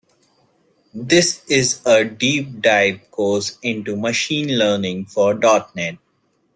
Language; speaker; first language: English; non-native, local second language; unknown